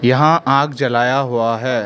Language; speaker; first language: Hindi; non-native, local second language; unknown